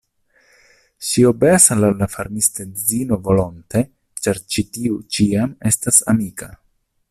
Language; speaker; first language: Esperanto; non-native, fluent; Italian